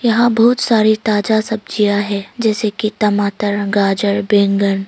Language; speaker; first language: Hindi; early bilingual, other home language; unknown